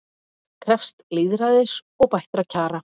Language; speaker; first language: Icelandic; native; Icelandic